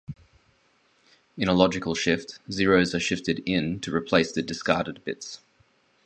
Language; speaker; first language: English; native; English